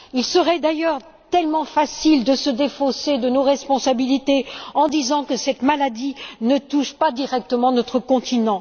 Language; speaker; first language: French; native; French